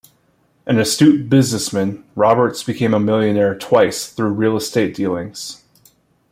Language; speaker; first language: English; native; English